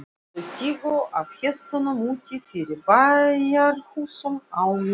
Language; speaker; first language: Icelandic; non-native, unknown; Russian